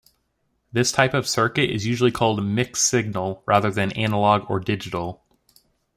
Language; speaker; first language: English; native; English